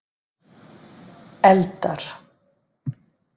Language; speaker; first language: Icelandic; native; Icelandic